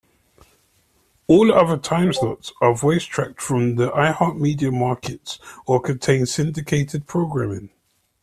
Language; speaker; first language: English; native; English